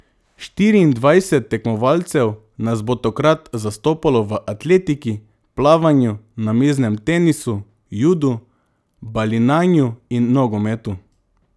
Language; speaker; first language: Slovenian; non-native, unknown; Macedonian